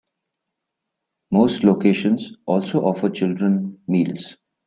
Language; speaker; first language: English; non-native, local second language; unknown